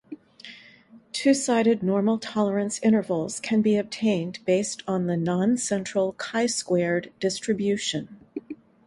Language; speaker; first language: English; native; English